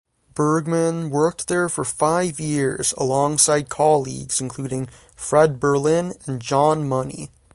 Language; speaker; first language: English; native; English